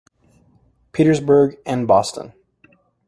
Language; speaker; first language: English; native; English